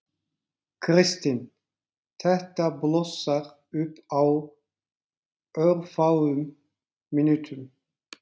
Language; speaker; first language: Icelandic; non-native, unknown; Turkish